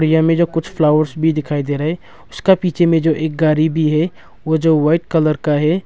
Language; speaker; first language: Hindi; non-native, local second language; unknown